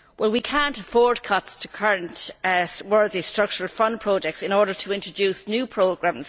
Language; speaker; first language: English; native; English